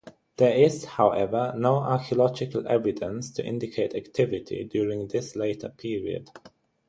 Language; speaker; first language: English; non-native, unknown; German